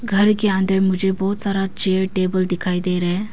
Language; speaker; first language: Hindi; early bilingual, other home language; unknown